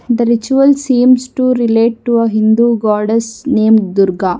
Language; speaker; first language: English; non-native, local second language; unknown